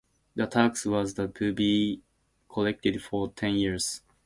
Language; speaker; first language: English; native; English